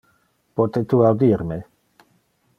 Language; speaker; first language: Interlingua; non-native, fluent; Dutch